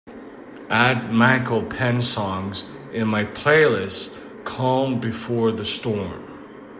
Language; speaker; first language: English; native; English